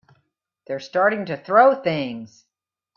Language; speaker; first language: English; native; English